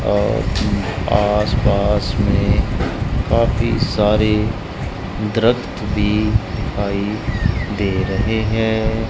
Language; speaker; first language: Hindi; non-native, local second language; Punjabi